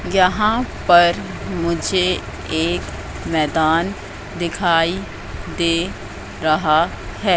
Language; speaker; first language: Hindi; native; Hindi